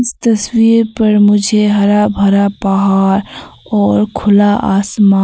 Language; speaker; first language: Hindi; non-native, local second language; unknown